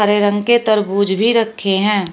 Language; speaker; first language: Hindi; native; Hindi